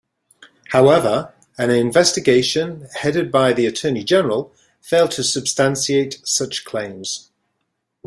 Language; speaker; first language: English; native; English